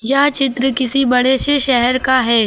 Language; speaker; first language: Hindi; native; Hindi